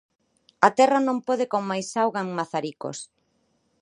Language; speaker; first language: Galician; non-native, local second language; Spanish